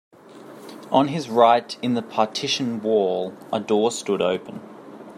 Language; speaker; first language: English; native; English